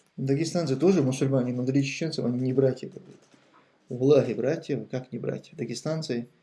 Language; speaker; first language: Russian; non-native, local second language; Chechen